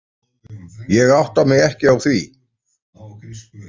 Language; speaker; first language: Icelandic; native; Icelandic